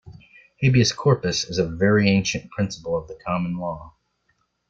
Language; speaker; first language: English; native; English